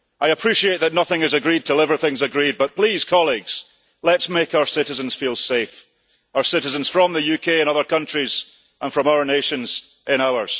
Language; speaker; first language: English; early bilingual, heritage; English